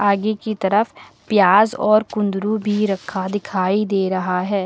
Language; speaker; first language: Hindi; native; Hindi